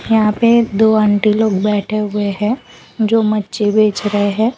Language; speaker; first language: Hindi; non-native, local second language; Gujarati